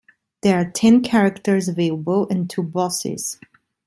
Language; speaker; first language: English; non-native, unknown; Italian